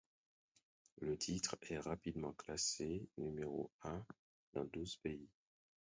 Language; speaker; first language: French; non-native, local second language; Haitian Creole